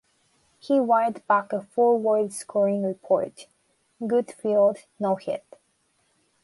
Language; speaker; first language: English; non-native, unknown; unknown